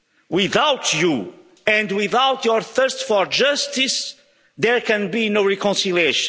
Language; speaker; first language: English; non-native, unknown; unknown